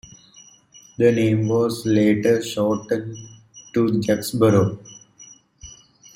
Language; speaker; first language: English; native; English